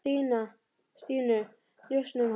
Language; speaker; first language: Icelandic; native; Icelandic